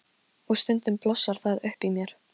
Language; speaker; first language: Icelandic; non-native, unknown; Polish